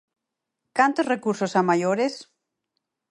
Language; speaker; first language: Galician; native; Galician